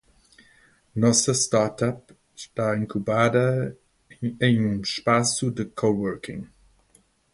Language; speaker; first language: Portuguese; non-native, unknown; English